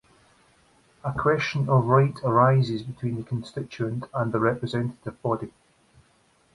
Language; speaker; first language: English; native; English